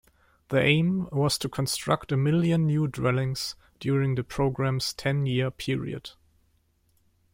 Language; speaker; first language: English; non-native, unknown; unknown